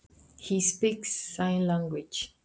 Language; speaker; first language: Icelandic; non-native, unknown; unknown